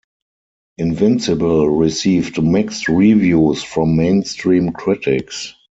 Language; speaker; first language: English; non-native, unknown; German